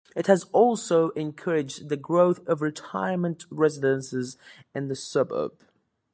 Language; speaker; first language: English; native; English